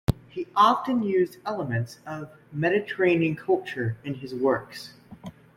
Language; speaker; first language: English; native; English